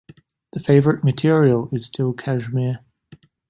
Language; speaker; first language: English; native; English